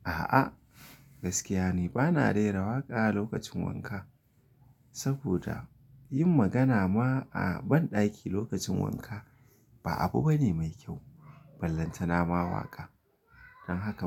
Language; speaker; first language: Hausa; native; Hausa